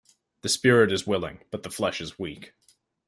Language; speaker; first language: English; native; English